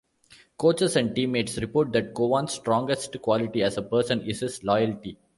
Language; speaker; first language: English; non-native, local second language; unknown